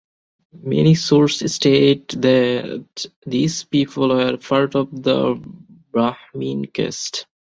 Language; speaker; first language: English; non-native, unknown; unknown